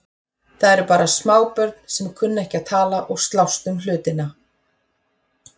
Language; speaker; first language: Icelandic; native; Icelandic